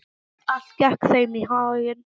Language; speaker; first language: Icelandic; non-native, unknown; English